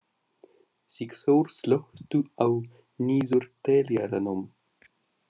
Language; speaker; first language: Icelandic; non-native, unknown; Russian